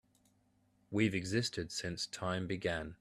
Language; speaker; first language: English; native; English